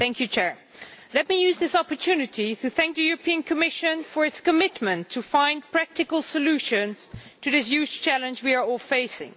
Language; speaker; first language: English; non-native, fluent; Dutch